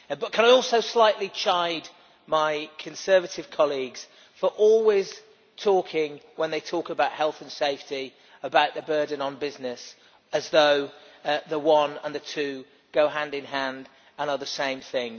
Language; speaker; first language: English; native; English